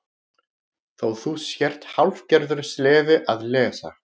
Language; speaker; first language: Icelandic; non-native, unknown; Greek